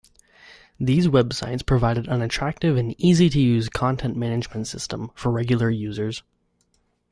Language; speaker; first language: English; native; English